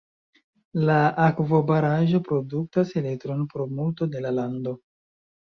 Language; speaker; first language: Esperanto; non-native, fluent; Chinese